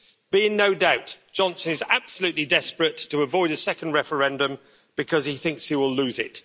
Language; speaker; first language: English; native; English